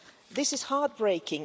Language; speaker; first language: English; non-native, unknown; Finnish